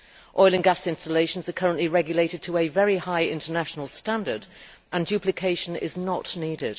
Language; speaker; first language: English; native; English